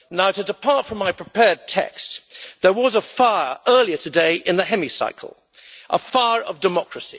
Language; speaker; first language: English; native; English